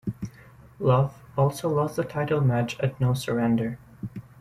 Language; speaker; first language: English; native; English